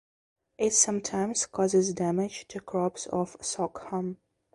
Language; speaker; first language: English; non-native, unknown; Belarusian